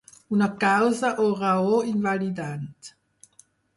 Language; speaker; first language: Catalan; non-native, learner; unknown